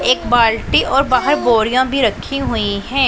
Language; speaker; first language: Hindi; non-native, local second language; Punjabi